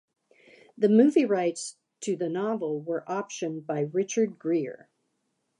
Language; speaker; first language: English; native; English